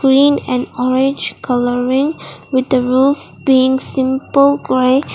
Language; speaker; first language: English; non-native, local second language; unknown